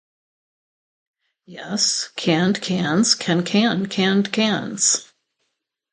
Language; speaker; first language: English; native; English